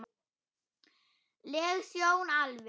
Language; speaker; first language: Icelandic; non-native, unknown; German